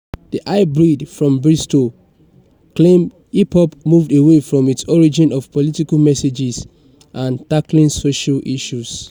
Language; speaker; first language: English; non-native, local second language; Yoruba